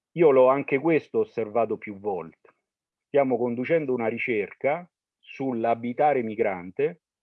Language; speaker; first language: Italian; early bilingual, other home language; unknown